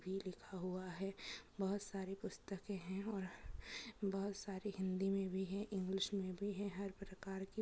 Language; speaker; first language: Hindi; non-native, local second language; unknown